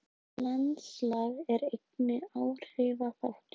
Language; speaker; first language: Icelandic; native; Icelandic